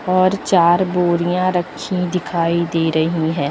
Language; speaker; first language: Hindi; native; Hindi